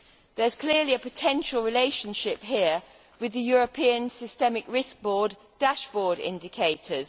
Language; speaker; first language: English; native; English